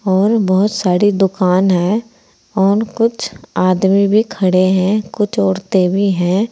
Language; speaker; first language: Hindi; native; Hindi